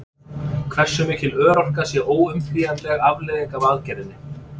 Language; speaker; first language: Icelandic; non-native, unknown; English